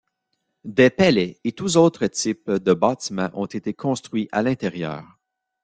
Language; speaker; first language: French; native; French